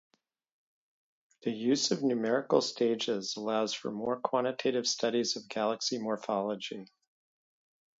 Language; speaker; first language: English; native; English